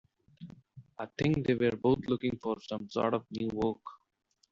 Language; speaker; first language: English; non-native, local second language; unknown